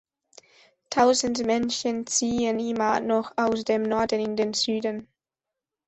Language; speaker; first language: German; non-native, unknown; Spanish